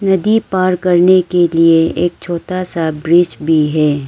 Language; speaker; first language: Hindi; non-native, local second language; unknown